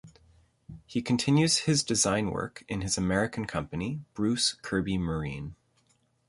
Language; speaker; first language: English; native; English